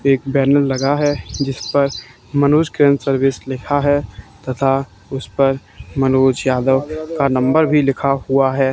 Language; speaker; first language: Hindi; native; Hindi